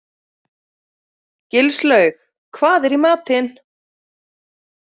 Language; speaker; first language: Icelandic; native; Icelandic